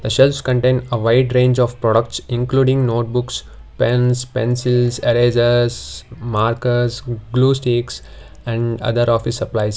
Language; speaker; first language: English; non-native, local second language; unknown